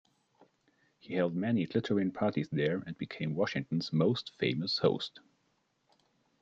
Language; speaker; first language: English; non-native, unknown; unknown